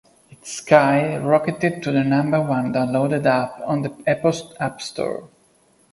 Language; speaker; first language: English; non-native, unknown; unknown